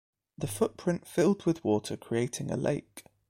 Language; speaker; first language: English; native; English